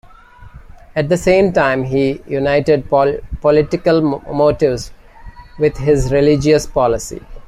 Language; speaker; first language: English; non-native, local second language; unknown